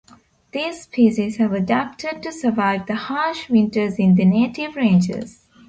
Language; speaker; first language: English; non-native, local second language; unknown